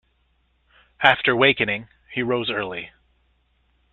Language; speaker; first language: English; native; English